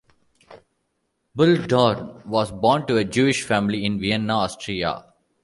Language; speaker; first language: English; non-native, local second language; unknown